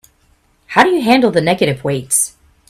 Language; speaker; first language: English; native; English